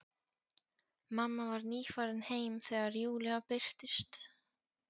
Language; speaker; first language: Icelandic; non-native, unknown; Polish